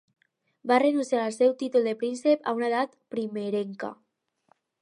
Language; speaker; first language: Catalan; non-native, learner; Spanish